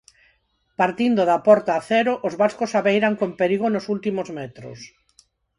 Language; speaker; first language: Galician; non-native, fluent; Spanish